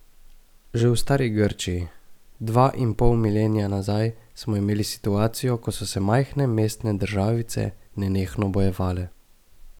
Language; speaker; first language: Slovenian; native; Slovenian